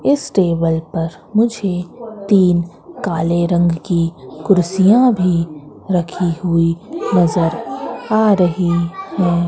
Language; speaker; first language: Hindi; native; Hindi